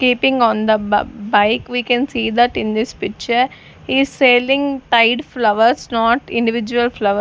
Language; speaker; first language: English; non-native, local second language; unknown